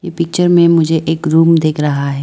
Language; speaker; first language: Hindi; non-native, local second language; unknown